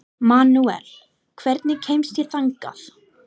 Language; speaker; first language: Icelandic; non-native, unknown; English